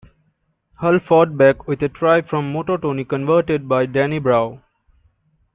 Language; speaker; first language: English; non-native, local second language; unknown